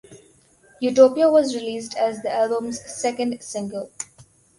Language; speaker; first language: English; non-native, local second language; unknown